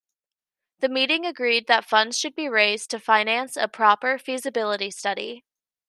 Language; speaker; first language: English; native; English